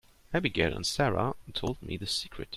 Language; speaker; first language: English; non-native, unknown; German